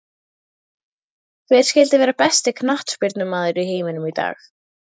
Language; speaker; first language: Icelandic; native; Icelandic